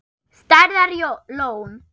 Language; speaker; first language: Icelandic; non-native, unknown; German